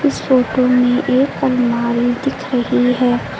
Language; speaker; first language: Hindi; native; Hindi